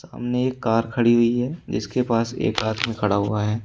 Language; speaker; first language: Hindi; native; Hindi